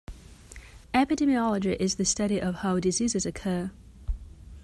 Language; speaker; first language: English; non-native, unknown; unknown